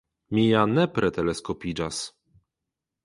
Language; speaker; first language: Esperanto; non-native, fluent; Polish